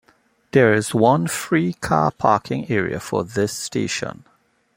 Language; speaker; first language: English; native; English